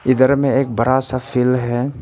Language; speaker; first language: Hindi; early bilingual, other home language; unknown